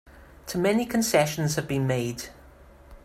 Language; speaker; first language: English; native; English